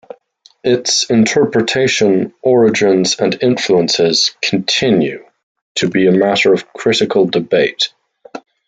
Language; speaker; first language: English; native; English